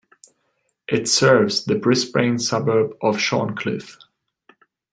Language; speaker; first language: English; non-native, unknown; German